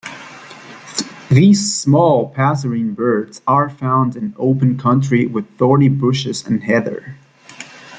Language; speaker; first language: English; native; English